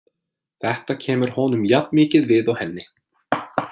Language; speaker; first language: Icelandic; non-native, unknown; English